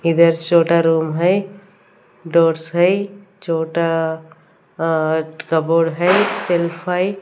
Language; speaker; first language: Hindi; non-native, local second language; Punjabi